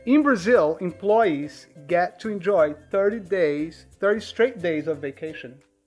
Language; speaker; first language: English; non-native, fluent; Portuguese